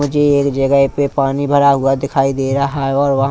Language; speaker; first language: Hindi; non-native, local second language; Punjabi